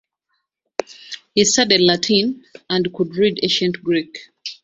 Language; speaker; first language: English; non-native, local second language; Ganda